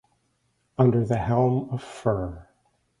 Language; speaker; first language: English; native; English